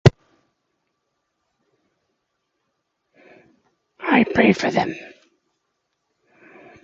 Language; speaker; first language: English; native; English